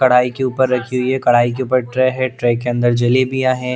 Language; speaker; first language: Hindi; non-native, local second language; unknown